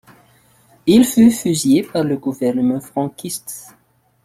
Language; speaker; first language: French; non-native, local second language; Malagasy